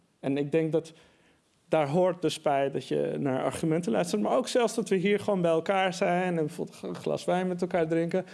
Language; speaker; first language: Dutch; early bilingual, other home language; Persian